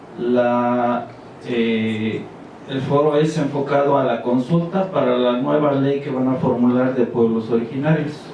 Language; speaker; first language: Spanish; native; Spanish